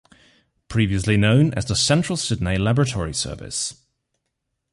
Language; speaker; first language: English; non-native, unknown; German